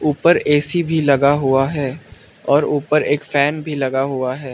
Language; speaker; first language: Hindi; non-native, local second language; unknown